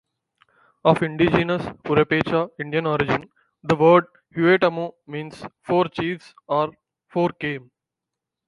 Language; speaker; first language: English; non-native, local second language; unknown